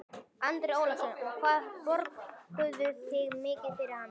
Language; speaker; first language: Icelandic; native; Icelandic